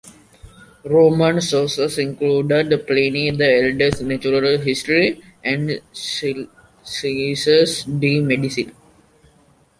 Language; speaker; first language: English; non-native, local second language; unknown